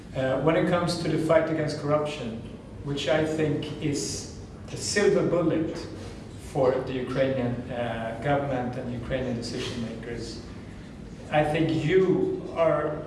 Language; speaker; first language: English; non-native, fluent; Swedish